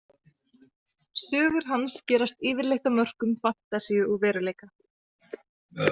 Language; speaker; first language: Icelandic; native; Icelandic